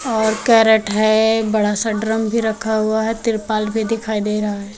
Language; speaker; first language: Hindi; native; Hindi